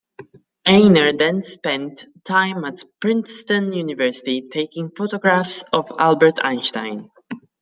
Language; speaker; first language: English; non-native, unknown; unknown